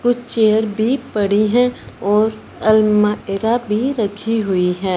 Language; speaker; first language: Hindi; non-native, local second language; Punjabi